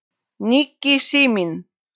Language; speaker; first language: Icelandic; non-native, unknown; Polish